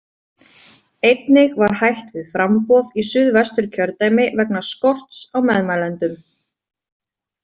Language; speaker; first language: Icelandic; native; Icelandic